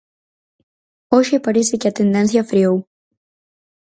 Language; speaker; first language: Galician; native; Galician